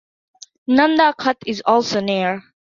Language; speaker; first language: English; non-native, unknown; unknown